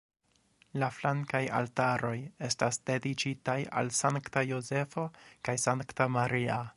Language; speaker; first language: Esperanto; non-native, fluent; English